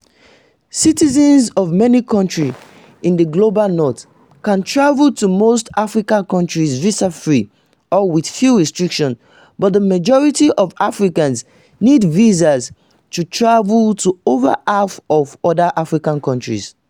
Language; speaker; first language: English; non-native, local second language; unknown